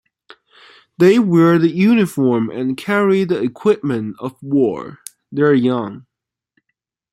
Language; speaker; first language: English; non-native, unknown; Chinese